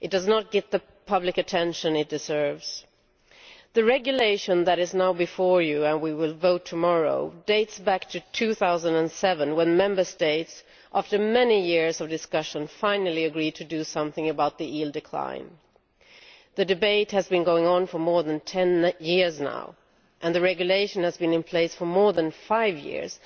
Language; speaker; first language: English; non-native, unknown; Swedish